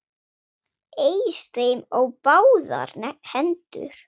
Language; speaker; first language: Icelandic; non-native, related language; Swedish